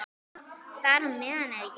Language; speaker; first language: Icelandic; native; Icelandic